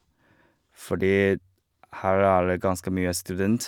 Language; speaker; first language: Norwegian; non-native, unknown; Chinese